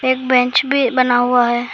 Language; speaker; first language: Hindi; non-native, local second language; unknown